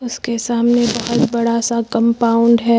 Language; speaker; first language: Hindi; native; Hindi